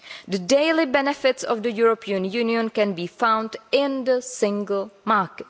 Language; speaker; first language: English; non-native, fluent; Czech